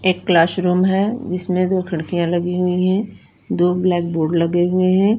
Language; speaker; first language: Hindi; non-native, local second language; Punjabi